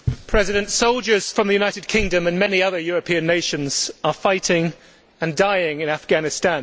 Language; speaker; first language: English; native; English